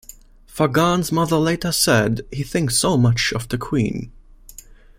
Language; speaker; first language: English; non-native, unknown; German